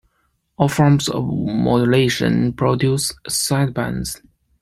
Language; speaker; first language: English; non-native, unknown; Chinese